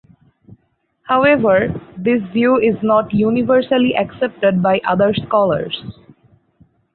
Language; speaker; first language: English; non-native, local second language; Bangla